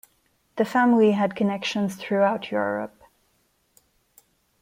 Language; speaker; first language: English; non-native, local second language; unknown